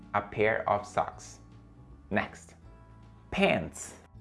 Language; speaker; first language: English; non-native, fluent; Portuguese